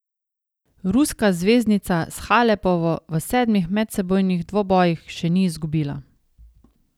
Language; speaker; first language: Slovenian; native; Slovenian